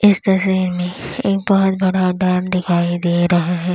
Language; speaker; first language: Hindi; native; Hindi